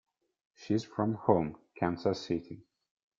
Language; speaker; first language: English; non-native, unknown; Italian